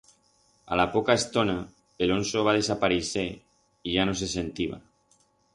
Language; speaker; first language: Aragonese; non-native, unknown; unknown